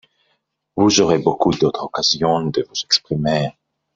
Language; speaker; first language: French; non-native, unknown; English